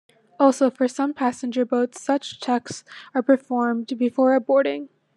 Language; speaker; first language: English; native; English